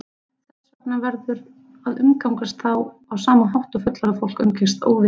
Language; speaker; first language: Icelandic; native; Icelandic